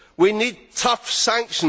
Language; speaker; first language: English; native; English